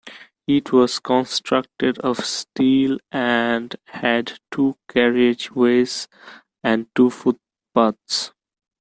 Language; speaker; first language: English; non-native, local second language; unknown